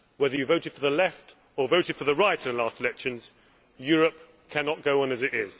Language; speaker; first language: English; native; English